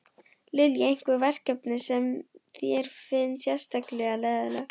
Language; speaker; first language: Icelandic; non-native, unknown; German